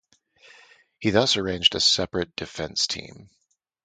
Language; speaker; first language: English; native; English